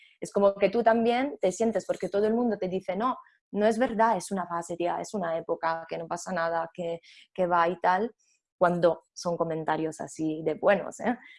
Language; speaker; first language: Spanish; non-native, fluent; Italian